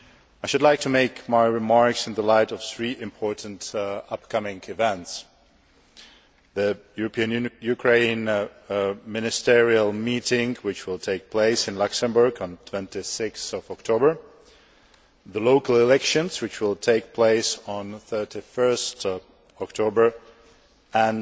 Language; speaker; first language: English; non-native, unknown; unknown